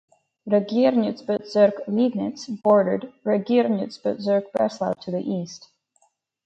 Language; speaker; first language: English; native; English